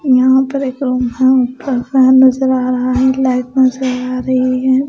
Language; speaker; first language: Hindi; non-native, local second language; Punjabi